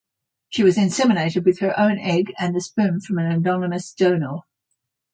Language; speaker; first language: English; native; English